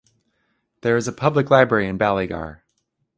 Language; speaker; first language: English; native; English